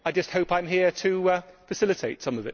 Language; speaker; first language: English; native; English